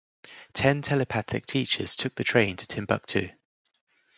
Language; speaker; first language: English; native; English